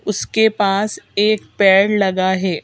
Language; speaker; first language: Hindi; native; Hindi